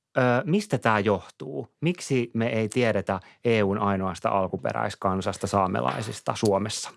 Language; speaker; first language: Finnish; native; Finnish